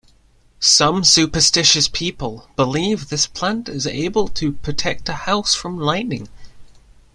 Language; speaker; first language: English; native; English